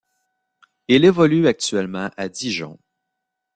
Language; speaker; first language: French; native; French